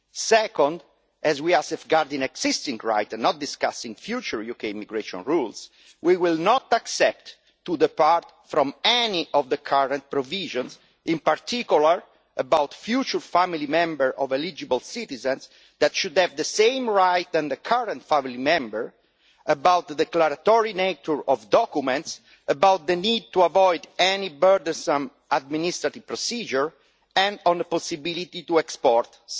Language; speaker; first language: English; non-native, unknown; Italian